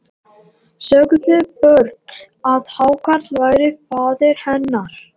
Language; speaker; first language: Icelandic; non-native, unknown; Latvian